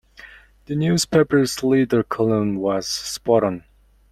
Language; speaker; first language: English; non-native, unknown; Mongolian